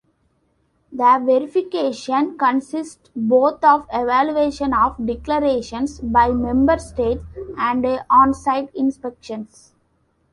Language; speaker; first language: English; non-native, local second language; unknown